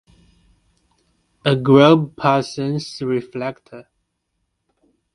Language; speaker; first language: English; non-native, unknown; Chinese